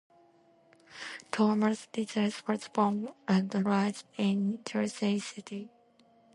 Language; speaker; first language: English; non-native, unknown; Japanese